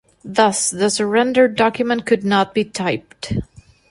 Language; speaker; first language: English; non-native, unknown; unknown